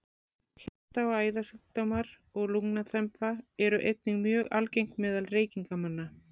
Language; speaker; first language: Icelandic; native; Icelandic